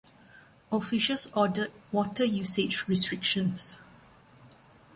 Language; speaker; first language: English; non-native, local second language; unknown